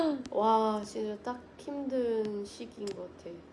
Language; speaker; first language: Korean; non-native, fluent; Thai